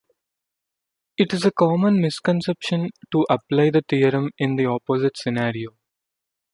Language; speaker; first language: English; non-native, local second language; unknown